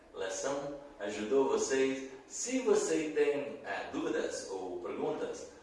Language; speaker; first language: Portuguese; non-native, learner; English